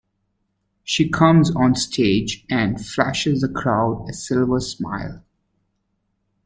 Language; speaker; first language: English; native; English